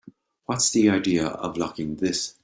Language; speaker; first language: English; native; English